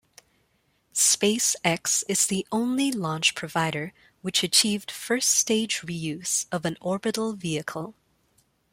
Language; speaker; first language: English; non-native, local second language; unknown